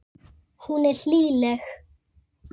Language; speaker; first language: Icelandic; native; Icelandic